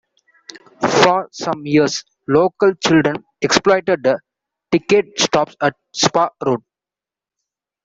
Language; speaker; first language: English; non-native, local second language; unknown